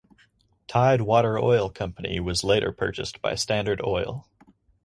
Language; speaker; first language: English; native; English